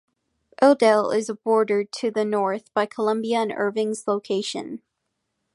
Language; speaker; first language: English; native; English